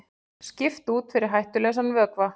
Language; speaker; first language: Icelandic; native; Icelandic